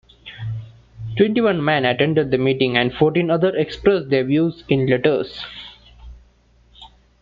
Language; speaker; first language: English; non-native, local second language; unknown